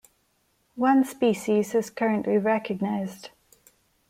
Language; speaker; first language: English; non-native, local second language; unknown